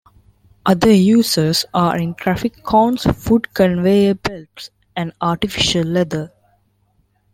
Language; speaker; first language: English; non-native, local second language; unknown